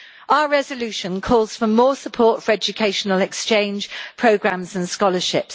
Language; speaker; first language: English; native; English